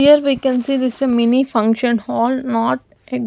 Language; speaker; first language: English; non-native, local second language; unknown